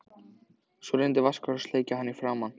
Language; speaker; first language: Icelandic; native; Icelandic